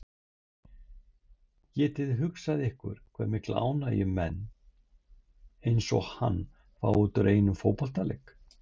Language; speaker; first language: Icelandic; native; Icelandic